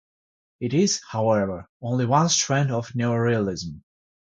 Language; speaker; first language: English; non-native, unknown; Georgian